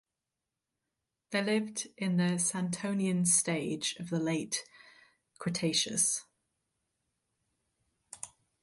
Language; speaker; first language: English; native; English